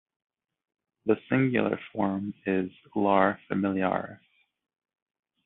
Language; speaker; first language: English; native; English